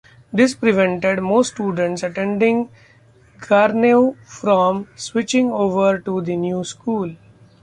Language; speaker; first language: English; non-native, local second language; Marathi